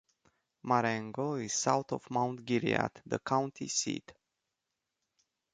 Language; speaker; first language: English; non-native, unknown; Romanian